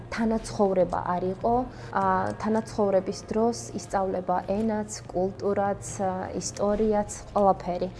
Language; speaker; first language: Georgian; non-native, local second language; Azerbaijani